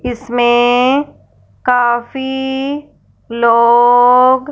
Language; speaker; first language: Hindi; non-native, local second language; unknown